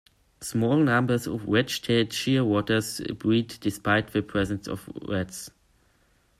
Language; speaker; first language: English; non-native, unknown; German